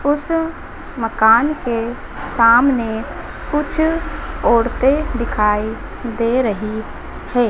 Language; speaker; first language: Hindi; native; Hindi